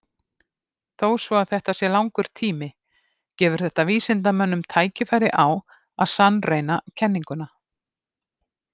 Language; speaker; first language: Icelandic; native; Icelandic